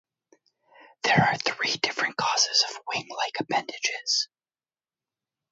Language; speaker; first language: English; native; English